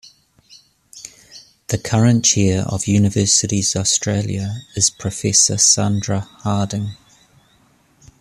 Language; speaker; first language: English; native; English